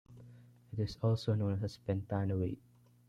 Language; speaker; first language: English; non-native, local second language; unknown